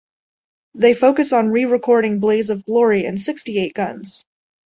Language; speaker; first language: English; native; English